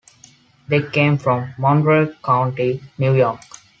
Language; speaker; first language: English; non-native, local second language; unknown